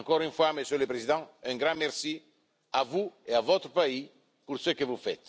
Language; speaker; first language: French; non-native, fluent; Italian